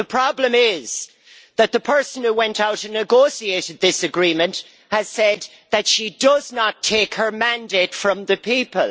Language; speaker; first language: English; native; English